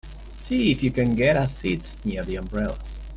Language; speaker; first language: English; native; English